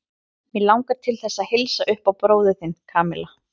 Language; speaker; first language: Icelandic; native; Icelandic